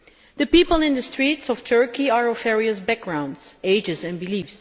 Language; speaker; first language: English; non-native, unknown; Dutch